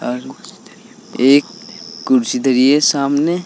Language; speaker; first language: Hindi; native; Hindi